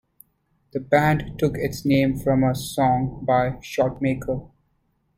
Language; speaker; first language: English; native; English